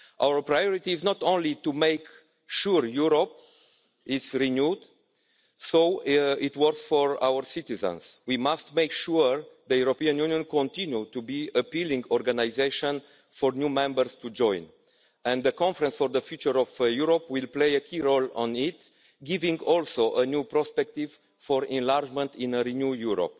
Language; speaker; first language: English; non-native, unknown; Romanian